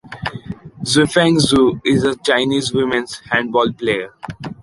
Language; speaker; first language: English; non-native, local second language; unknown